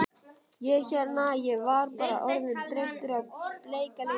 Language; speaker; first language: Icelandic; native; Icelandic